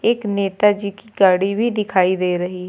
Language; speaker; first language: Hindi; native; Hindi